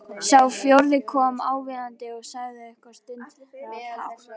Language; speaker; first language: Icelandic; native; Icelandic